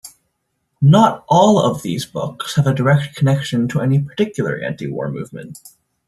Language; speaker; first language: English; native; English